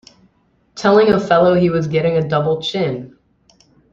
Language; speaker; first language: English; native; English